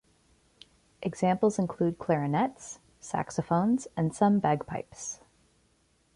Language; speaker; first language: English; native; English